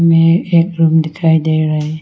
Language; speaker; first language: Hindi; non-native, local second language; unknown